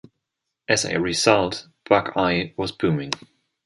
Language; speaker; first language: English; non-native, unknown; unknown